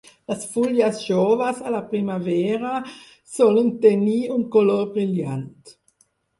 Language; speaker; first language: Catalan; non-native, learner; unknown